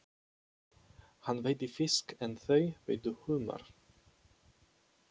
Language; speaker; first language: Icelandic; non-native, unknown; Polish